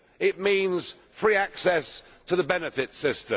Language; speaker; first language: English; native; English